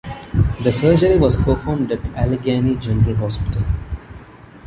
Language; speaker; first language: English; non-native, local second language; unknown